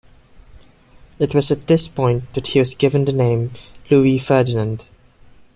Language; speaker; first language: English; non-native, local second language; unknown